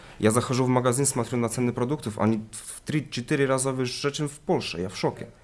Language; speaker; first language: Russian; non-native, related language; Polish